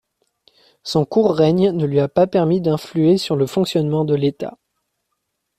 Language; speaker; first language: French; native; French